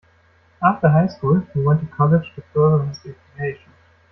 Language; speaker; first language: English; non-native, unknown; German